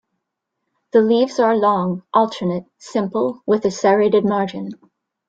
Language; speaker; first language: English; native; English